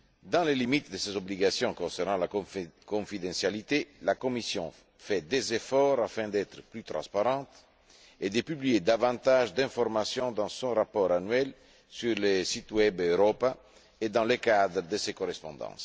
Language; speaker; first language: French; non-native, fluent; Italian